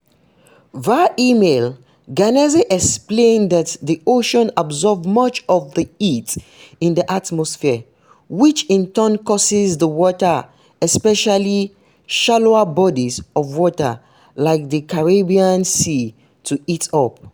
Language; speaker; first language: English; non-native, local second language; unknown